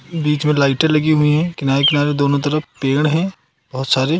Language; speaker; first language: Hindi; native; Hindi